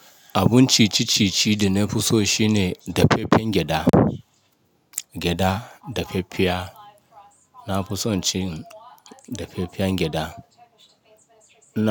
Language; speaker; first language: Hausa; non-native, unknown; Yoruba